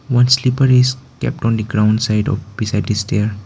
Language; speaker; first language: English; non-native, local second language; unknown